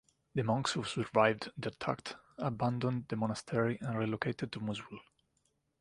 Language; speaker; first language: English; non-native, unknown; Italian